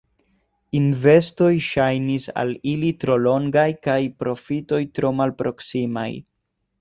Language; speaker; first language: Esperanto; non-native, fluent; Spanish